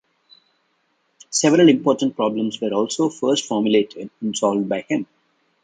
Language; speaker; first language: English; non-native, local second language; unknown